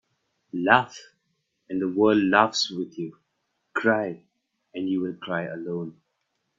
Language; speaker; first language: English; non-native, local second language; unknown